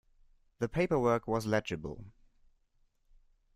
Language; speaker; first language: English; non-native, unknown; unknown